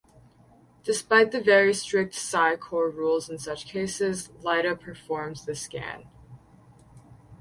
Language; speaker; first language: English; native; English